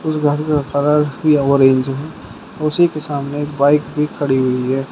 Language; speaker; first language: Hindi; native; Hindi